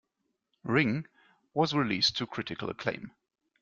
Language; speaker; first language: English; non-native, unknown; German